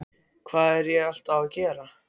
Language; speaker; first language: Icelandic; non-native, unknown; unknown